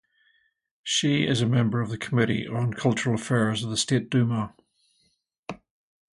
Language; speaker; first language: English; native; English